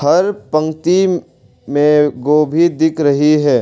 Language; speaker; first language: Hindi; non-native, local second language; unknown